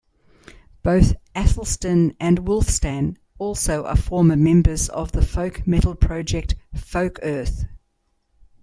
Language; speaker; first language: English; native; English